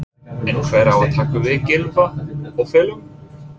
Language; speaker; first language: Icelandic; non-native, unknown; English